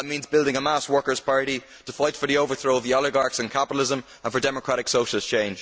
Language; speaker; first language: English; native; English